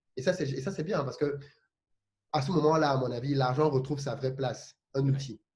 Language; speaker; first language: French; non-native, local second language; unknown